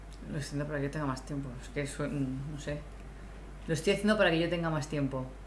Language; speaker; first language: Spanish; native; Spanish